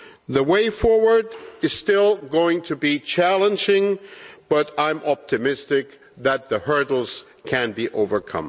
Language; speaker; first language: English; non-native, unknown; German